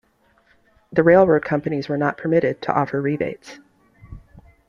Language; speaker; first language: English; native; English